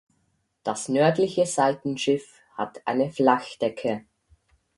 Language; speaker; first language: German; native; German